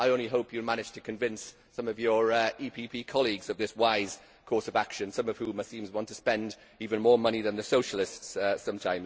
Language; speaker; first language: English; native; English